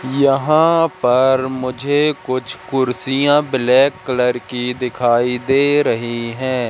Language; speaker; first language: Hindi; native; Hindi